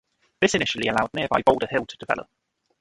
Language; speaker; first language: English; native; English